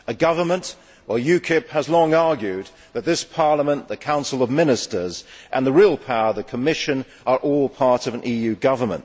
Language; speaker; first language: English; native; English